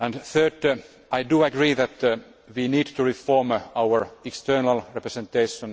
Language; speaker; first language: English; non-native, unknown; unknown